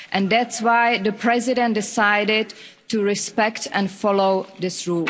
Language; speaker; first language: English; non-native, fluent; Czech